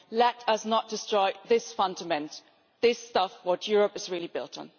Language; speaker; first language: English; non-native, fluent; German